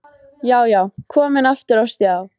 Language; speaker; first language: Icelandic; native; Icelandic